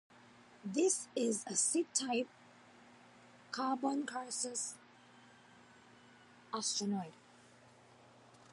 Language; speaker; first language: English; native; English